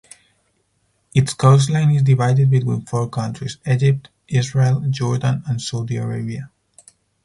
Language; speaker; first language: English; non-native, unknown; Spanish